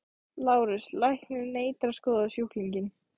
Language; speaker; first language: Icelandic; native; Icelandic